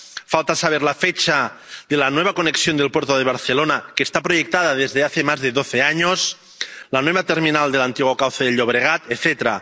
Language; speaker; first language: Spanish; non-native, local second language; Catalan